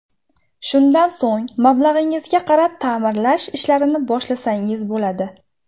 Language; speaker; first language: Uzbek; native; Uzbek